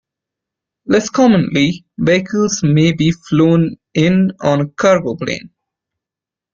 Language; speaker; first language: English; non-native, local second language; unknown